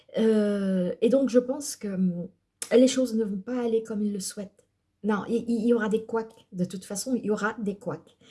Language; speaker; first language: French; early bilingual, other home language; Portuguese